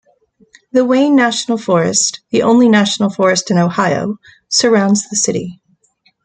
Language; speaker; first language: English; native; English